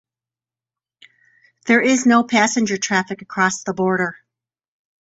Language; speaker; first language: English; native; English